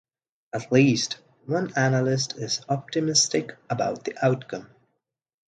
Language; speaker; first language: English; non-native, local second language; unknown